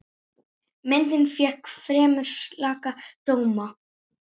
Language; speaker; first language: Icelandic; native; Icelandic